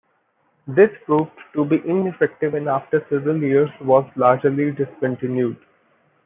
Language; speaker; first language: English; non-native, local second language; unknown